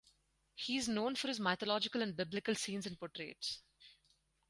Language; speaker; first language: English; non-native, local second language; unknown